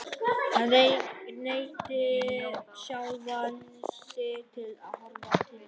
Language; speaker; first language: Icelandic; non-native, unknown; Vietnamese